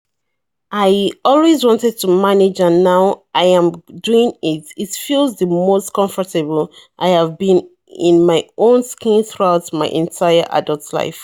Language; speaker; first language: English; non-native, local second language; Yoruba